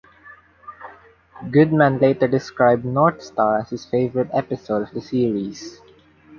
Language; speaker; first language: English; non-native, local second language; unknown